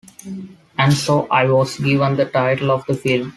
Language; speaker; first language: English; non-native, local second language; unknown